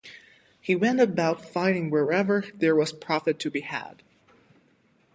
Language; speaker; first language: English; native; English